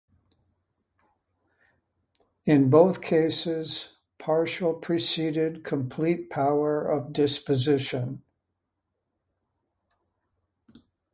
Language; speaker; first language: English; native; English